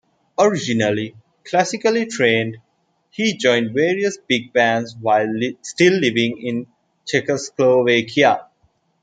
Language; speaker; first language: English; non-native, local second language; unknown